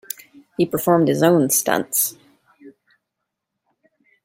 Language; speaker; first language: English; native; English